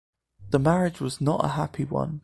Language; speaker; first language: English; native; English